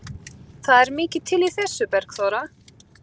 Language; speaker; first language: Icelandic; non-native, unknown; Portuguese